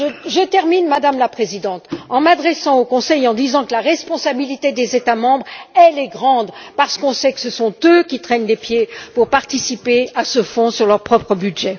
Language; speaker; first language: French; native; French